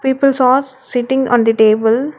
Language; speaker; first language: English; non-native, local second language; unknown